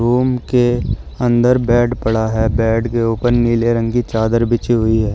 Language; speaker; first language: Hindi; native; Hindi